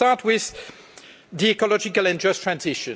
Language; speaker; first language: English; non-native, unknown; French